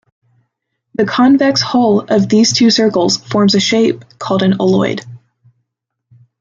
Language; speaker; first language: English; native; English